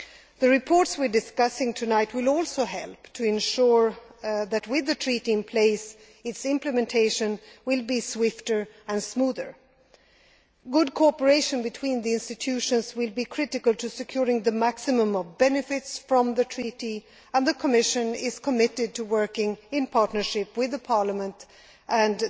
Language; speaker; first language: English; non-native, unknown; Swedish